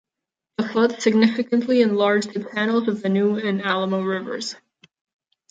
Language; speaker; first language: English; non-native, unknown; Catalan